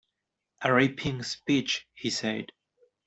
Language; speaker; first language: English; non-native, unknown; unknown